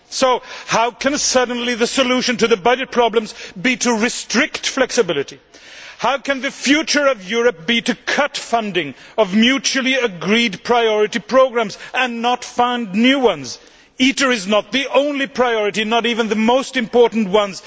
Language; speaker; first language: English; non-native, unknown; Swedish